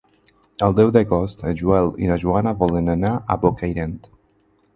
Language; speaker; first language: Catalan; non-native, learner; Spanish